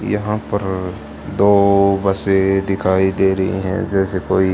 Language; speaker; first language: Hindi; native; Hindi